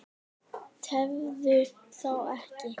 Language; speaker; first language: Icelandic; native; Icelandic